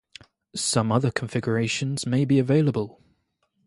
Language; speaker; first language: English; native; English